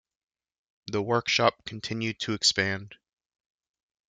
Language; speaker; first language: English; native; English